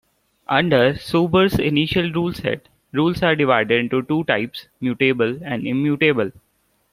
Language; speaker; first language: English; non-native, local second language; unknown